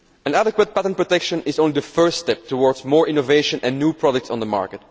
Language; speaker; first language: English; non-native, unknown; Dutch